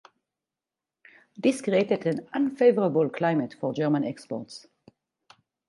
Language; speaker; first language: English; non-native, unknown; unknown